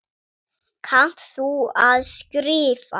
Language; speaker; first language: Icelandic; non-native, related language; Swedish